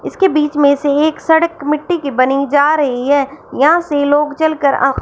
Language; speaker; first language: Hindi; non-native, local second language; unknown